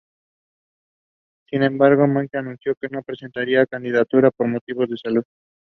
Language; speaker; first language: English; non-native, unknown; Spanish